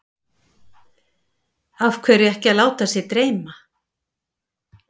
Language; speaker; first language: Icelandic; native; Icelandic